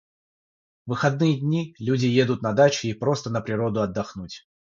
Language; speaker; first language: Russian; non-native, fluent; Georgian